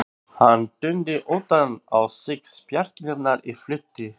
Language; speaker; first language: Icelandic; non-native, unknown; Albanian